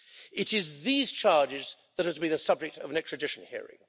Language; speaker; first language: English; native; English